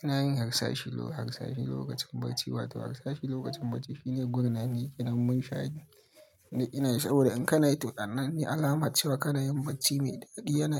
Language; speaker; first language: Hausa; native; Hausa